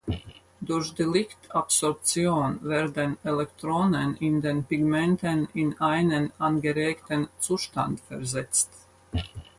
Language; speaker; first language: German; non-native, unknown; Latvian